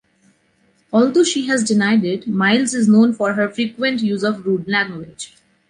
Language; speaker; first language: English; non-native, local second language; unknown